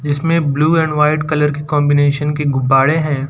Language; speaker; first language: Hindi; non-native, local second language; Gujarati